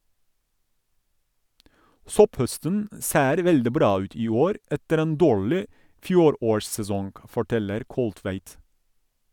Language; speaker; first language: Norwegian; non-native, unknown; Turkish